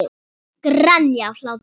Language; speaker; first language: Icelandic; native; Icelandic